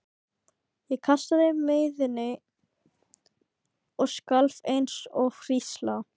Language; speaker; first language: Icelandic; non-native, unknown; Filipino